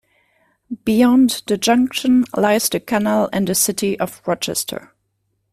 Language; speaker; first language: English; non-native, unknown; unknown